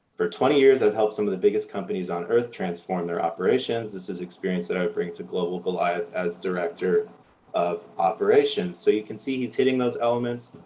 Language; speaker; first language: English; native; English